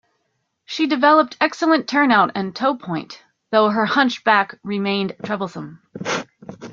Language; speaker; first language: English; native; English